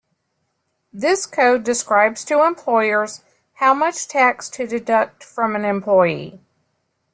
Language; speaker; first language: English; native; English